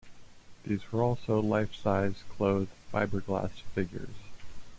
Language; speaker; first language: English; native; English